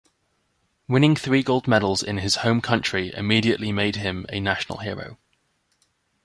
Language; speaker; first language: English; native; English